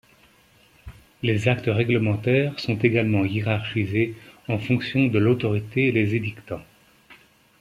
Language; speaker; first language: French; native; French